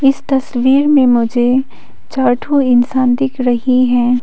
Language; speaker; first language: Hindi; non-native, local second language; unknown